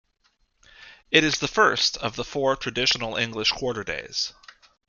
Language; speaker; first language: English; native; English